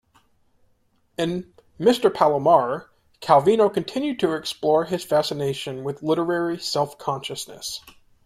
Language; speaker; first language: English; native; English